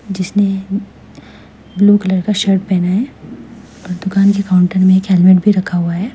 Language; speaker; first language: Hindi; non-native, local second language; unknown